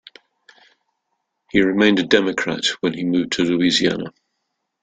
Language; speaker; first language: English; native; English